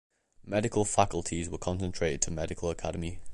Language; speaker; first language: English; native; English